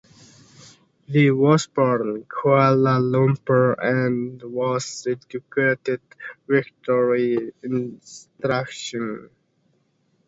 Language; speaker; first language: English; native; English